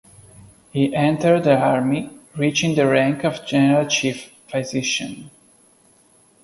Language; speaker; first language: English; non-native, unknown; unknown